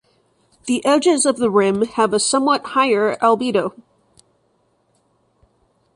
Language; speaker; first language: English; non-native, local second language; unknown